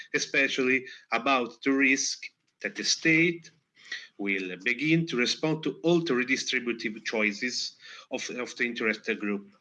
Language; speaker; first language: English; non-native, fluent; Italian